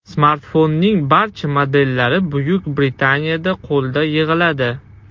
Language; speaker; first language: Uzbek; non-native, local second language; Russian